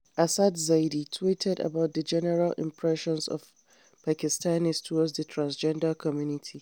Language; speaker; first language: English; non-native, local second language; Hausa